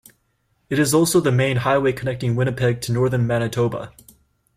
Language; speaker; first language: English; native; English